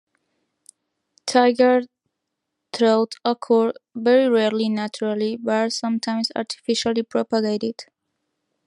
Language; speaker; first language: English; non-native, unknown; Spanish